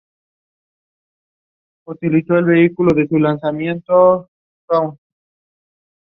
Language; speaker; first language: English; non-native, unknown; Spanish